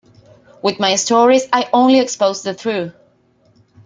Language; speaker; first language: English; non-native, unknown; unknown